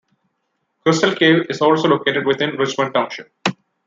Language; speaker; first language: English; non-native, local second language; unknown